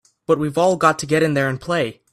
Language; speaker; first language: English; native; English